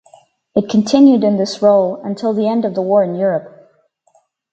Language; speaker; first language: English; native; English